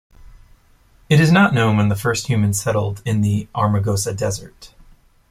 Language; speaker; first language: English; native; English